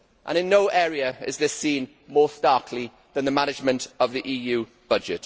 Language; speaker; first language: English; native; English